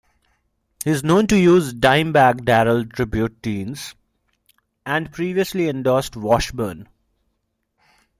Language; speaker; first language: English; non-native, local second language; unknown